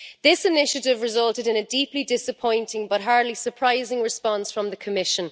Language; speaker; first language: English; native; English